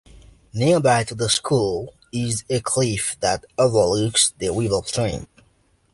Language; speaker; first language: English; native; English